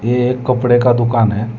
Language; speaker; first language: Hindi; non-native, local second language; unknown